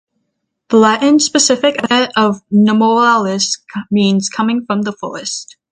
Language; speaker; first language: English; native; English